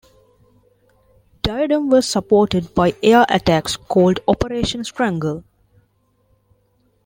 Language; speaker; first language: English; non-native, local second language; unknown